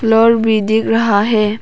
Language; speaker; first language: Hindi; non-native, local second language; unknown